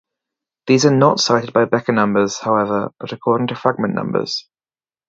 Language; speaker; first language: English; native; English